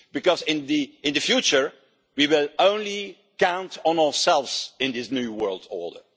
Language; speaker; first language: English; non-native, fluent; Dutch